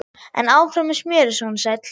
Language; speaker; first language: Icelandic; non-native, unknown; German